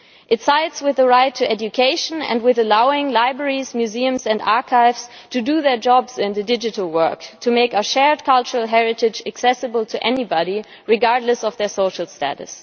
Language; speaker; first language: English; non-native, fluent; German